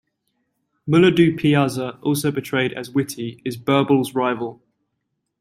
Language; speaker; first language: English; native; English